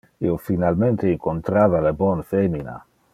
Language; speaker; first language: Interlingua; non-native, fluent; Dutch